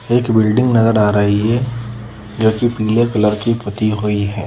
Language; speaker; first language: Hindi; native; Hindi